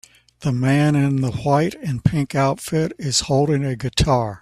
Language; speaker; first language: English; native; English